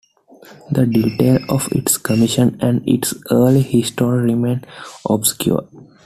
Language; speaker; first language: English; non-native, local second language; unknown